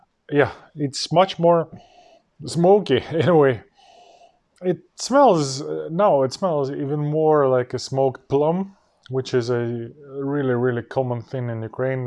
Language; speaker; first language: English; non-native, fluent; Ukrainian